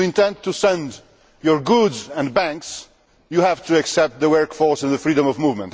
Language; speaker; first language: English; non-native, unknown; Polish